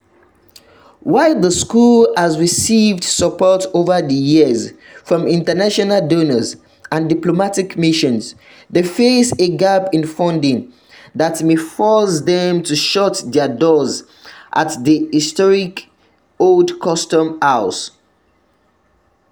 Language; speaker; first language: English; non-native, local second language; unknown